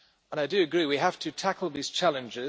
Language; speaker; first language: English; non-native, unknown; German